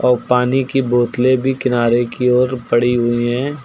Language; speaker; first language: Hindi; native; Hindi